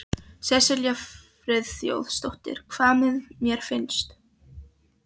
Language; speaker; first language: Icelandic; non-native, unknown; Polish